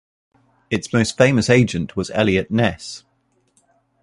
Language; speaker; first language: English; native; English